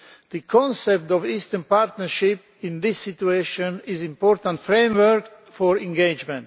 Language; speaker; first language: English; non-native, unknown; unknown